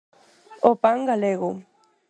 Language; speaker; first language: Galician; non-native, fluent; Spanish